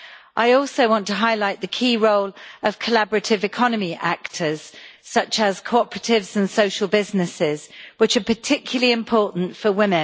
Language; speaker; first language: English; native; English